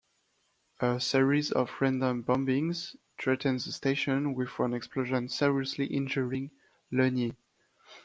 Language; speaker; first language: English; non-native, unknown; French